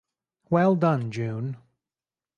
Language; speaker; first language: English; native; English